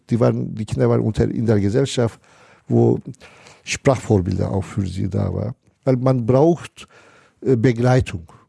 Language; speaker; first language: German; non-native, fluent; Turkish